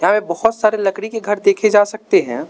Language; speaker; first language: Hindi; non-native, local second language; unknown